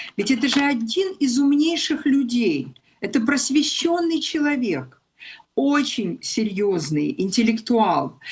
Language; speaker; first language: Russian; non-native, local second language; Ukrainian